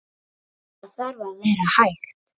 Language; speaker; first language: Icelandic; native; Icelandic